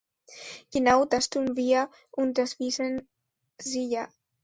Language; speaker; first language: German; non-native, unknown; Spanish